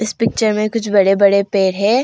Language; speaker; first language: Hindi; non-native, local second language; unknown